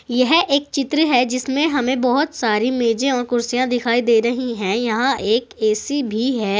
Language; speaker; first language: Hindi; native; Hindi